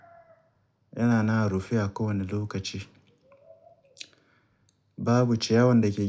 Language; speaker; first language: Hausa; native; Hausa